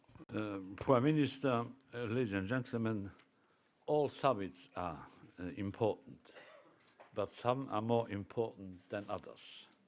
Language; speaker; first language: English; non-native, fluent; Luxembourgish